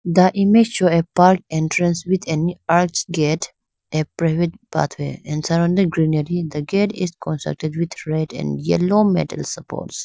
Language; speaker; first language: English; non-native, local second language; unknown